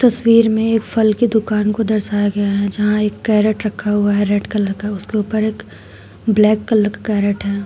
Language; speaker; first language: Hindi; native; Hindi